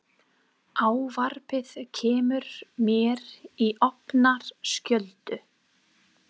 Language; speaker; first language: Icelandic; non-native, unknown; English